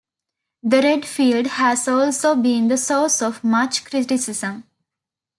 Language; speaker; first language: English; non-native, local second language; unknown